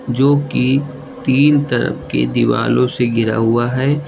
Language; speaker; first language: Hindi; native; Hindi